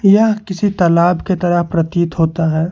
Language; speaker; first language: Hindi; non-native, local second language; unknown